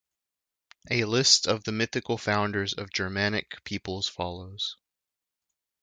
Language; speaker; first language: English; native; English